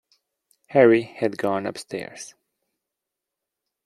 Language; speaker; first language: English; native; English